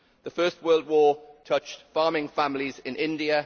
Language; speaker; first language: English; native; English